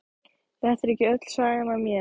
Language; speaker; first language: Icelandic; native; Icelandic